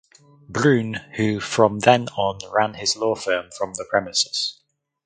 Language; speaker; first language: English; native; English